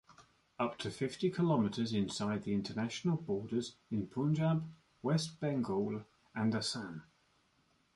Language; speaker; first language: English; native; English